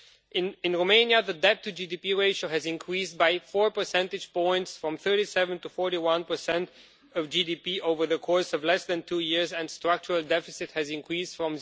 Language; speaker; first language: English; non-native, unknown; Romanian